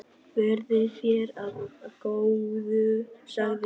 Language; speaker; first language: Icelandic; non-native, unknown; Vietnamese